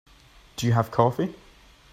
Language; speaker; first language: English; native; English